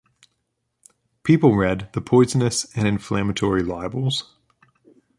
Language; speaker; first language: English; native; English